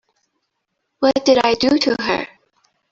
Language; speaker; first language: English; non-native, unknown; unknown